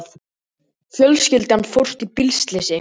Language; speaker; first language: Icelandic; native; Icelandic